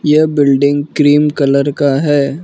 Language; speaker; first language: Hindi; non-native, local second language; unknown